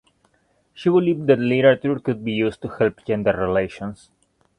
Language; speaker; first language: English; native; English